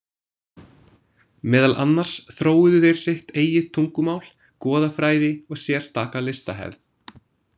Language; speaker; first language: Icelandic; non-native, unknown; English